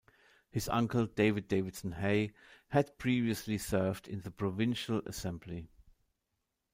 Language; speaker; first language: English; non-native, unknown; German